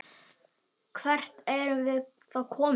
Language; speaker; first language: Icelandic; native; Icelandic